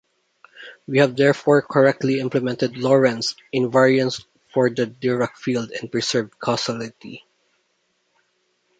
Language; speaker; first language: English; non-native, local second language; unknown